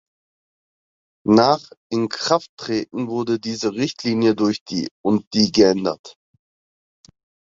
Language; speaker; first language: German; early bilingual, other home language; Turkish